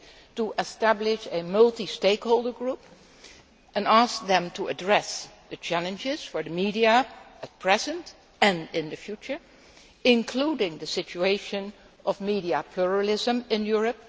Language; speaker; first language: English; non-native, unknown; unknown